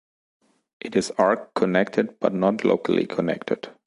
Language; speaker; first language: English; non-native, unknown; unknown